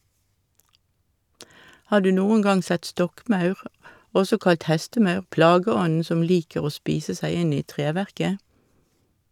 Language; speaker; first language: Norwegian; native; Norwegian